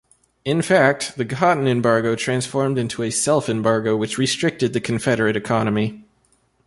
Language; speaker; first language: English; native; English